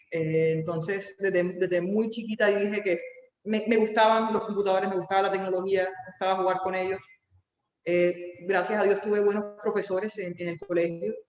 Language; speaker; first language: Spanish; native; Spanish